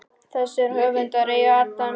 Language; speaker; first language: Icelandic; non-native, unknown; Polish